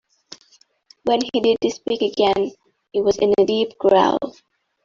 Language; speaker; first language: English; non-native, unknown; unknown